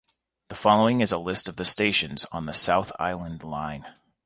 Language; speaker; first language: English; native; English